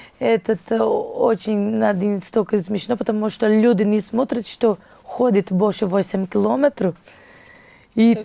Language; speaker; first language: Russian; non-native, fluent; Portuguese